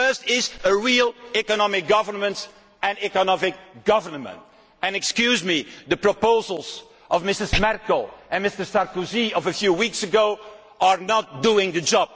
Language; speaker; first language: English; non-native, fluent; Dutch